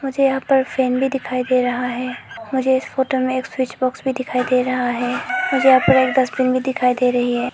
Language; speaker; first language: Hindi; non-native, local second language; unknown